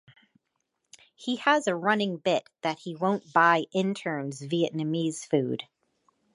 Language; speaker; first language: English; native; English